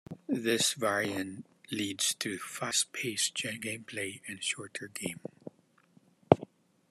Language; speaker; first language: English; non-native, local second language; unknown